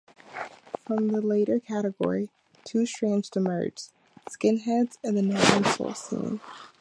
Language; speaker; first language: English; native; English